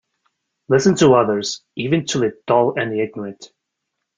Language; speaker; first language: English; native; English